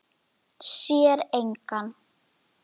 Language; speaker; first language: Icelandic; native; Icelandic